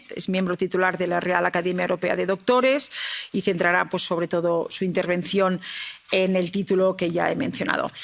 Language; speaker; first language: Spanish; non-native, local second language; Catalan